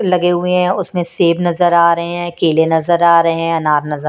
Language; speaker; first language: Hindi; non-native, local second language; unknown